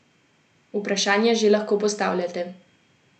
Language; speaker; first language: Slovenian; native; Slovenian